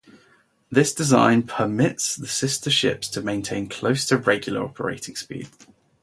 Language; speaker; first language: English; native; English